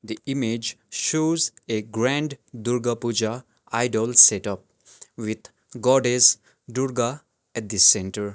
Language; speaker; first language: English; non-native, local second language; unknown